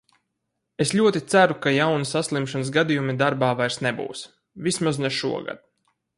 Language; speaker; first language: Latvian; native; Latvian